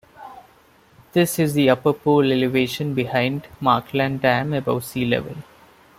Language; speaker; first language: English; non-native, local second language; Malayalam